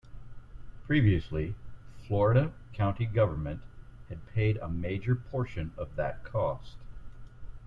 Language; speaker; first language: English; native; English